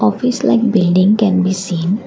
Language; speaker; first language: English; non-native, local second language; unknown